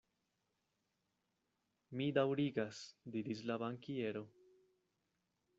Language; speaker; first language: Esperanto; non-native, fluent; Spanish